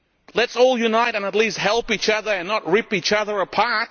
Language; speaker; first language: English; non-native, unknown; Lithuanian